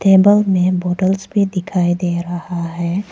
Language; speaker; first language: Hindi; non-native, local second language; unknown